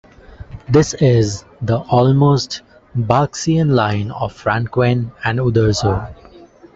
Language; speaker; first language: English; non-native, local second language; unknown